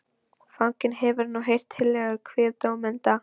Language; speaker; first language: Icelandic; non-native, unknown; Polish